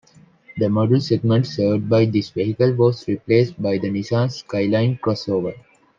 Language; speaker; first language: English; non-native, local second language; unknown